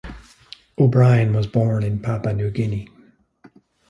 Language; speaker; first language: English; native; English